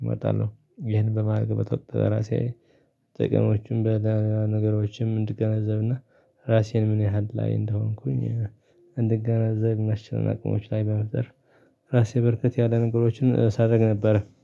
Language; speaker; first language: Amharic; non-native, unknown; Tigrinya